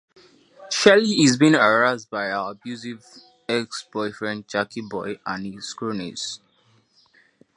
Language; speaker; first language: English; non-native, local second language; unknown